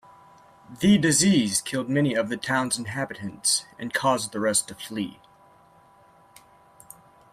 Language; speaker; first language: English; native; English